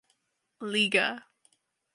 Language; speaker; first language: English; native; English